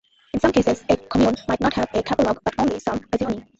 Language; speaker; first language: English; non-native, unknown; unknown